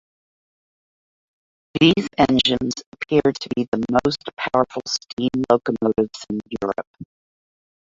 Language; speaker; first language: English; native; English